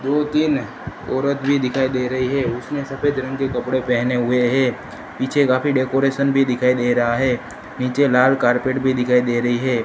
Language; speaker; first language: Hindi; non-native, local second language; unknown